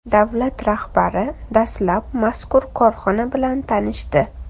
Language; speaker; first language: Uzbek; native; Uzbek